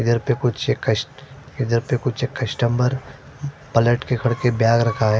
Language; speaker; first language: Hindi; non-native, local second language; Punjabi